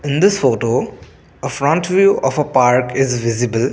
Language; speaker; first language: English; non-native, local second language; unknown